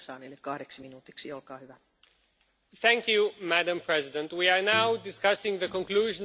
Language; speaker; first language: English; non-native, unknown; Romanian